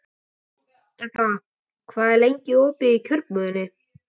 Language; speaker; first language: Icelandic; native; Icelandic